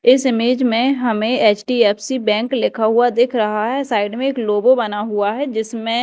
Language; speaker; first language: Hindi; native; Hindi